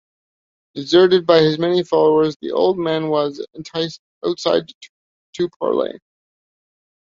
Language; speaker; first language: English; native; English